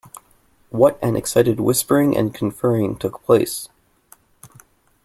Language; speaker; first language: English; native; English